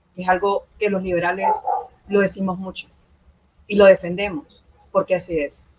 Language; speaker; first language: Spanish; native; Spanish